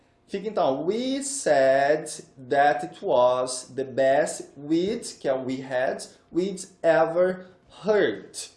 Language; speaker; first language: English; non-native, fluent; Portuguese